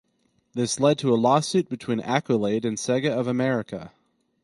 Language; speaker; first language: English; native; English